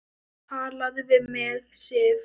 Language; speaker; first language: Icelandic; non-native, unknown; Thai